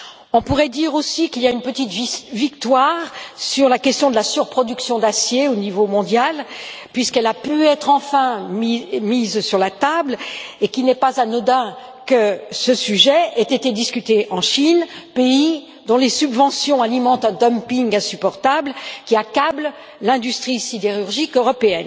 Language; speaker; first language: French; native; French